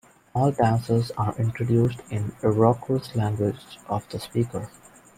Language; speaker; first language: English; non-native, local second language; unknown